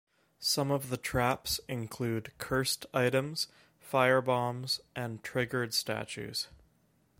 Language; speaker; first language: English; native; English